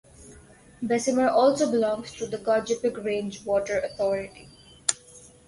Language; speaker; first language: English; non-native, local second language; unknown